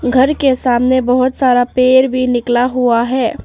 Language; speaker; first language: Hindi; non-native, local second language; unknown